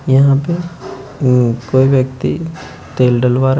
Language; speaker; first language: Hindi; native; Hindi